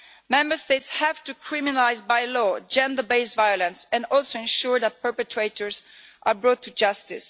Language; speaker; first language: English; non-native, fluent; Italian